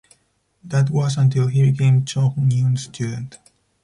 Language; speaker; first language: English; non-native, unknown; Spanish